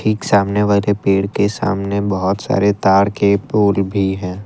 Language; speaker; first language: Hindi; non-native, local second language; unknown